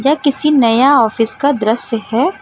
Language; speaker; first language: Hindi; native; Hindi